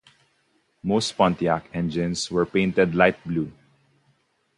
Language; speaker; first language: English; non-native, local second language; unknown